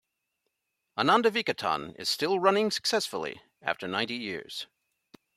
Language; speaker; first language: English; native; English